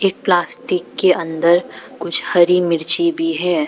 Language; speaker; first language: Hindi; non-native, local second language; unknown